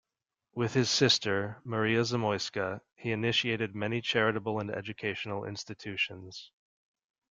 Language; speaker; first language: English; native; English